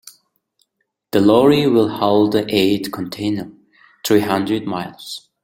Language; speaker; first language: English; non-native, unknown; Mongolian